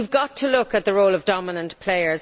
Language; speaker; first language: English; native; English